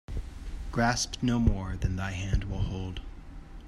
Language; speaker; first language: English; native; English